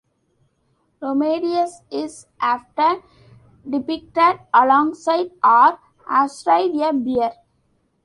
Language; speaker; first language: English; non-native, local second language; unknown